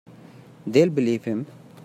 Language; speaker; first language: English; non-native, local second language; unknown